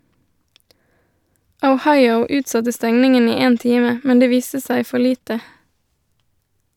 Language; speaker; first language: Norwegian; native; Norwegian